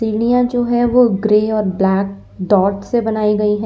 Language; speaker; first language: Hindi; native; Hindi